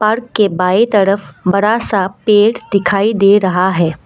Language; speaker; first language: Hindi; non-native, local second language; Assamese